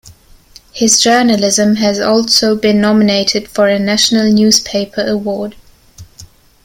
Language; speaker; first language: English; non-native, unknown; German